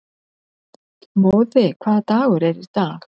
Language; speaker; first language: Icelandic; native; Icelandic